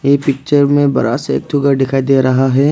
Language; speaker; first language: Hindi; non-native, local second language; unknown